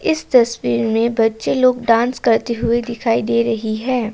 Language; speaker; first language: Hindi; non-native, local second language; Assamese